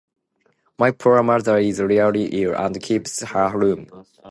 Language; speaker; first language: English; non-native, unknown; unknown